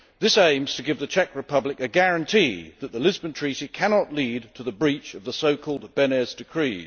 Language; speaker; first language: English; native; English